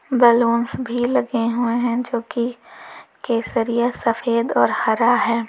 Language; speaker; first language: Hindi; native; Hindi